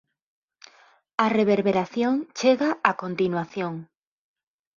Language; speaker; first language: Galician; native; Galician